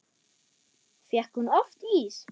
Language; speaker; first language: Icelandic; non-native, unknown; German